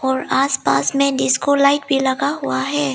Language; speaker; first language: Hindi; early bilingual, other home language; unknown